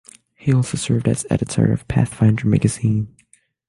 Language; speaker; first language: English; non-native, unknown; French